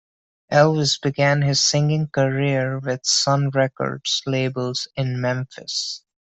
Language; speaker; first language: English; non-native, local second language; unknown